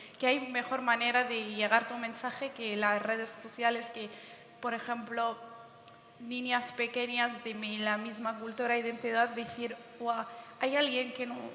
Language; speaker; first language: Spanish; early bilingual, other home language; Berber languages